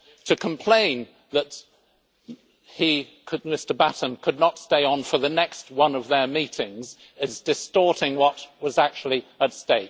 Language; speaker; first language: English; native; English